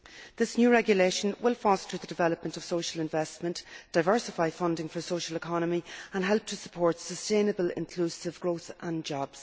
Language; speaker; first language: English; native; English